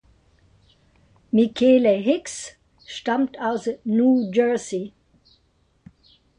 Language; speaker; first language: German; native; German